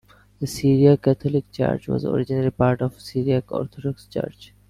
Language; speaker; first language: English; non-native, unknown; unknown